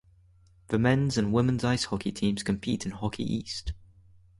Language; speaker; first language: English; native; English